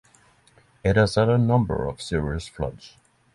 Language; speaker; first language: English; non-native, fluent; Norwegian